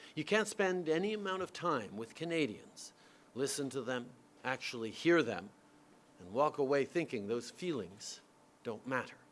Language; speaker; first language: English; native; English